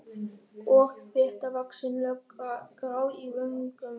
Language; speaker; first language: Icelandic; non-native, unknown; German